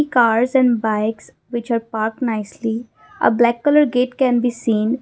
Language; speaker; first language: English; non-native, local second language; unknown